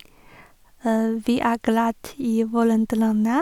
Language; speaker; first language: Norwegian; non-native, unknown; Chinese